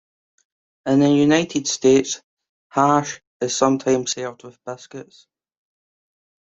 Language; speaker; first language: English; native; English